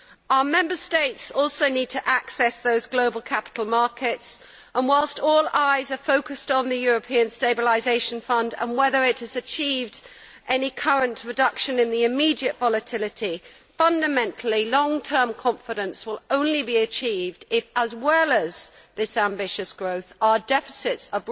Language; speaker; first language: English; native; English